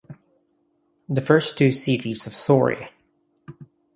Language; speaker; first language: English; non-native, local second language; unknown